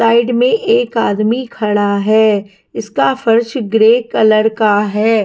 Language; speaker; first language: Hindi; non-native, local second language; Punjabi